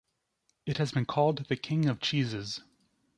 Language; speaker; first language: English; native; English